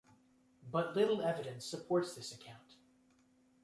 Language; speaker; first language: English; native; English